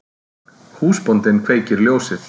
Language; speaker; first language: Icelandic; native; Icelandic